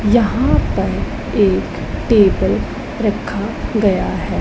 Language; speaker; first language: Hindi; non-native, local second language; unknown